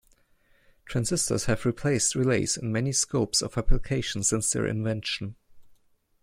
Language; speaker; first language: English; non-native, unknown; German